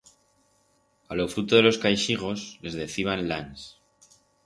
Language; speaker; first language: Aragonese; non-native, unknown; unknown